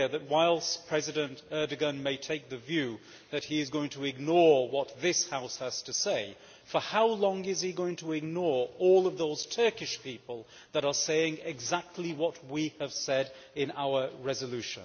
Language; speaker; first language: English; native; English